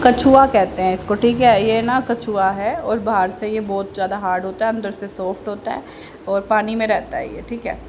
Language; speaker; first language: Hindi; native; Hindi